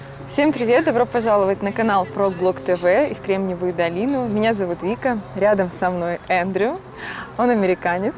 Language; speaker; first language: Russian; native; Russian